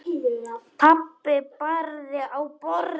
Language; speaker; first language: Icelandic; non-native, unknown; Polish